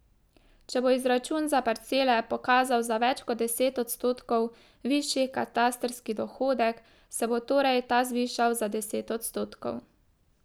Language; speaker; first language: Slovenian; native; Slovenian